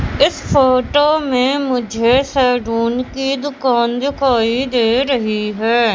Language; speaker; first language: Hindi; native; Hindi